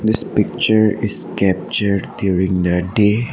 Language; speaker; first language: English; non-native, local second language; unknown